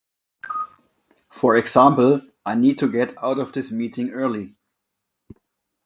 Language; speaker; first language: English; non-native, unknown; German